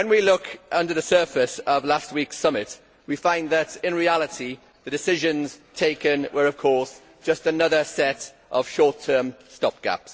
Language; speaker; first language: English; native; English